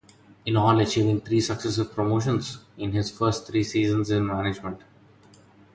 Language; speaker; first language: English; non-native, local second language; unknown